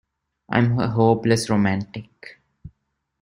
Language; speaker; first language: English; non-native, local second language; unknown